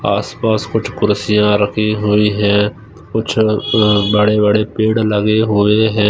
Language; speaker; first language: Hindi; non-native, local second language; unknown